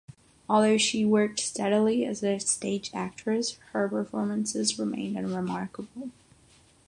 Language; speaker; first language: English; non-native, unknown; Catalan